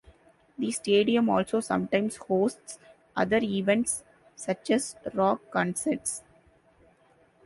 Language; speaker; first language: English; non-native, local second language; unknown